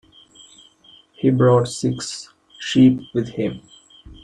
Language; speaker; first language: English; non-native, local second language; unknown